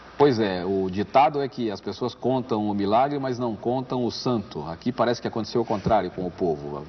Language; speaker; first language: Portuguese; native; Portuguese